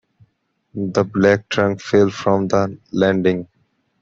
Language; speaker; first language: English; non-native, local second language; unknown